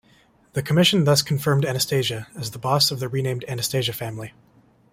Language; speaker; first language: English; native; English